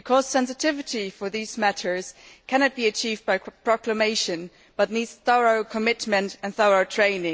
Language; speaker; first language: English; non-native, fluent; German